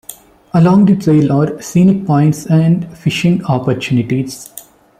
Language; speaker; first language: English; non-native, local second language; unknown